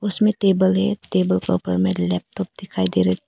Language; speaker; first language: Hindi; early bilingual, other home language; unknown